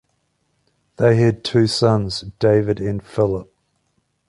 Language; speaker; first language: English; native; English